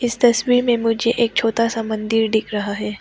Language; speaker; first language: Hindi; non-native, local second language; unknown